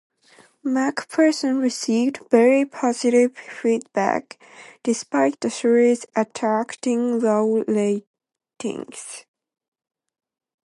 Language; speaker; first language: English; non-native, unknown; Japanese